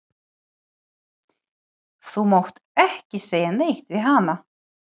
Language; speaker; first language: Icelandic; non-native, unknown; Ukrainian